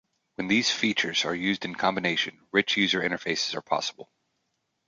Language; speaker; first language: English; native; English